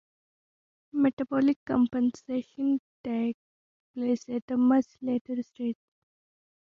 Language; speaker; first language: English; non-native, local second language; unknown